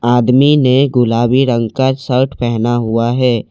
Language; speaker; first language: Hindi; non-native, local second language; Assamese